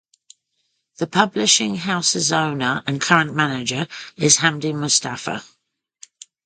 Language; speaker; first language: English; native; English